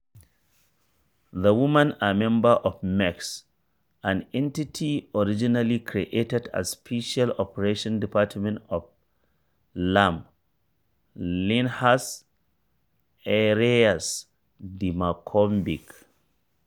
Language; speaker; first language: English; non-native, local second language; Hausa